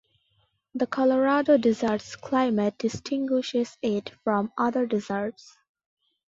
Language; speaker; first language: English; non-native, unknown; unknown